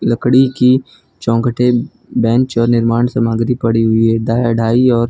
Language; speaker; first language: Hindi; non-native, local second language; Gujarati